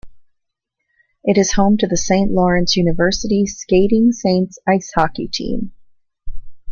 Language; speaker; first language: English; native; English